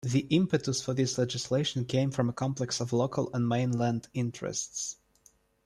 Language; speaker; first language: English; non-native, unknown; Russian